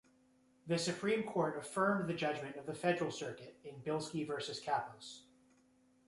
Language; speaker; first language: English; native; English